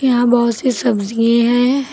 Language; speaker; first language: Hindi; native; Hindi